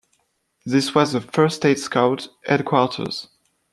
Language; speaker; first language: English; non-native, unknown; French